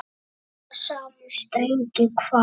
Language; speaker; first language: Icelandic; native; Icelandic